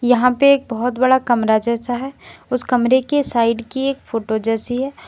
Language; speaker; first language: Hindi; native; Hindi